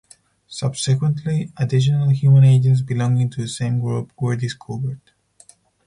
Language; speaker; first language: English; non-native, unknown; Spanish